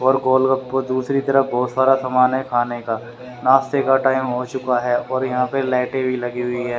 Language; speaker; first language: Hindi; native; Hindi